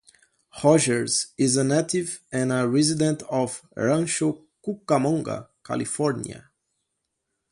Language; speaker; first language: English; non-native, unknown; Portuguese